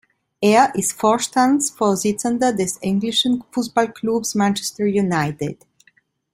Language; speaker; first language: German; non-native, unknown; Italian